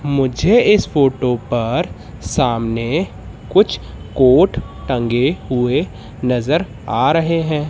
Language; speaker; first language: Hindi; native; Hindi